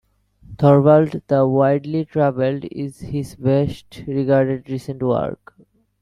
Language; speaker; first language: English; non-native, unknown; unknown